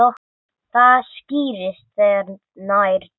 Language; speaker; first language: Icelandic; non-native, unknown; English